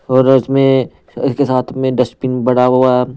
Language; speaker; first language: Hindi; non-native, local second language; Punjabi